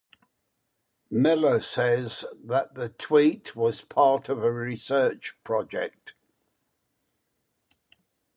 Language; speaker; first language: English; native; English